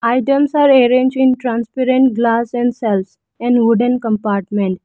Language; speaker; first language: English; non-native, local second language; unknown